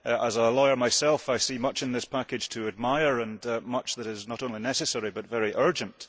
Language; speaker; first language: English; early bilingual, heritage; English